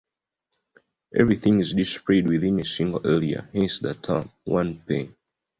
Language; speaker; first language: English; non-native, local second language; Ganda